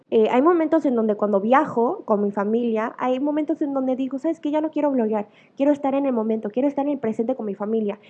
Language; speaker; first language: Spanish; early bilingual, other home language; Korean